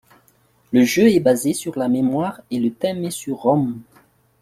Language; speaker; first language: French; non-native, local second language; Malagasy